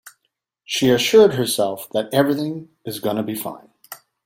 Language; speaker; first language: English; native; English